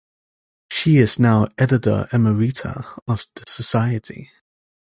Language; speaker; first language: English; native; English